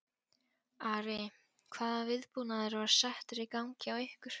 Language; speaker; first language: Icelandic; non-native, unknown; Polish